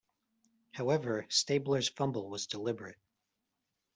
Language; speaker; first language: English; native; English